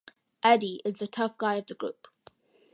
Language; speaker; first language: English; early bilingual, other home language; Malayalam